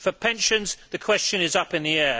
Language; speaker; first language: English; native; English